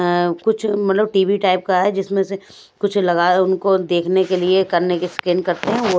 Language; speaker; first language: Hindi; non-native, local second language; Punjabi